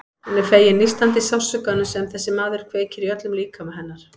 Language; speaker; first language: Icelandic; native; Icelandic